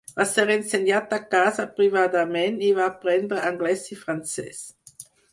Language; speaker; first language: Catalan; non-native, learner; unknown